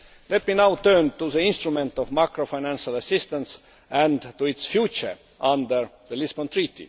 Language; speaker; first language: English; non-native, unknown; Estonian